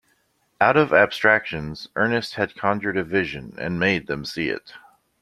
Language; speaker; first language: English; native; English